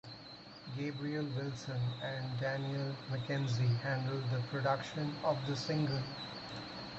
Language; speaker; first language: English; non-native, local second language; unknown